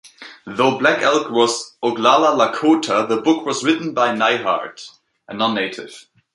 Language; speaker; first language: English; native; English